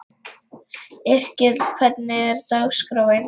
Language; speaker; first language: Icelandic; non-native, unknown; Lithuanian